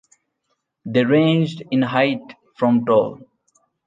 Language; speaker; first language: English; non-native, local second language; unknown